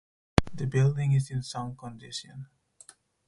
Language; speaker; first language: English; non-native, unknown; Spanish